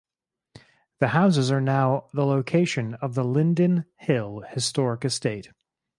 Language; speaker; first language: English; native; English